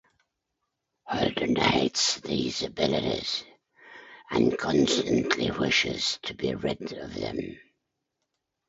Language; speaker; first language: English; native; English